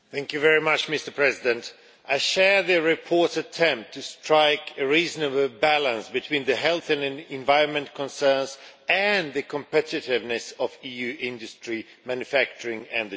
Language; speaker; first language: English; non-native, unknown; Swedish